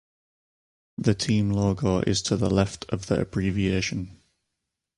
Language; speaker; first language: English; native; English